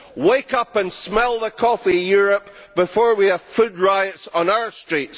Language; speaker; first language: English; native; English